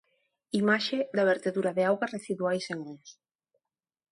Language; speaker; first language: Galician; non-native, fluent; Spanish